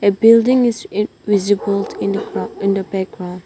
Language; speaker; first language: English; non-native, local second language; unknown